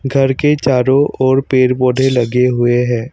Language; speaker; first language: Hindi; non-native, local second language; Assamese